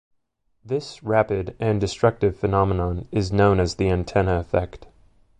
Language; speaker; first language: English; native; English